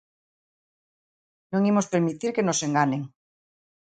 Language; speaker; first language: Galician; native; Galician